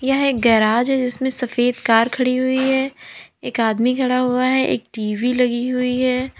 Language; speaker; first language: Hindi; native; Hindi